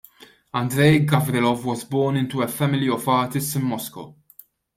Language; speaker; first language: English; non-native, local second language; Maltese